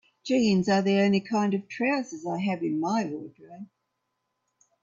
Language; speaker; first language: English; native; English